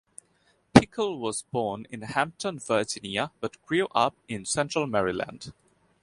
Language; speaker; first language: English; non-native, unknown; Bangla